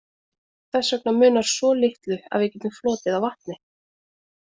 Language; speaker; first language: Icelandic; native; Icelandic